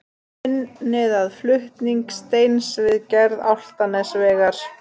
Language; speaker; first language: Icelandic; native; Icelandic